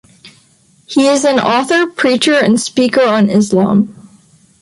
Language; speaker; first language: English; non-native, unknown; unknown